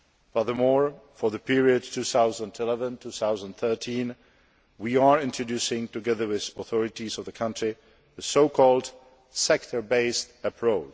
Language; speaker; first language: English; non-native, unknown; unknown